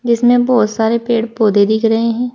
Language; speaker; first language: Hindi; native; Hindi